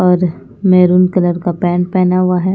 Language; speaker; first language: Hindi; non-native, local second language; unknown